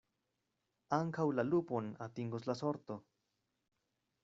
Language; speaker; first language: Esperanto; non-native, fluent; Spanish